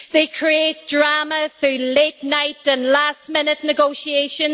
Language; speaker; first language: English; native; English